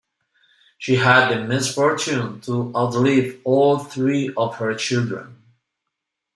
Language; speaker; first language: English; non-native, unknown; Spanish